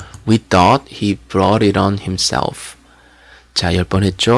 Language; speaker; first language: English; non-native, fluent; Korean